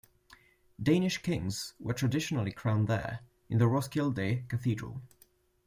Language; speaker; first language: English; non-native, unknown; French